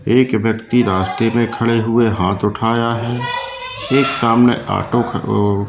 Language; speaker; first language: Hindi; native; Hindi